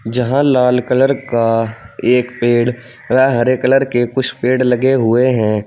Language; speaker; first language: Hindi; native; Hindi